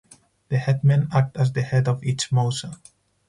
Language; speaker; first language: English; non-native, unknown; Spanish